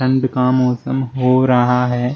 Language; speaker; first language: Hindi; native; Hindi